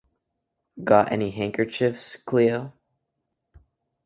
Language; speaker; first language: English; native; English